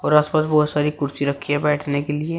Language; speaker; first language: Hindi; native; Hindi